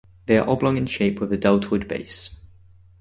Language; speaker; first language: English; native; English